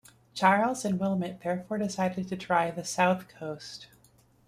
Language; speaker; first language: English; native; English